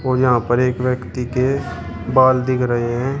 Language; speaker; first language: Hindi; native; Hindi